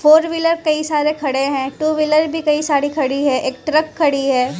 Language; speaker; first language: Hindi; non-native, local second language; Gujarati